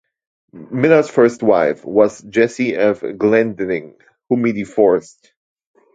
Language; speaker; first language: English; non-native, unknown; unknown